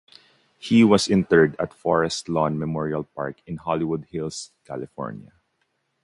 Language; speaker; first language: English; non-native, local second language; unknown